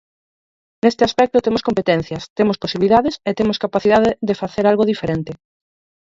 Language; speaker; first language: Galician; native; Galician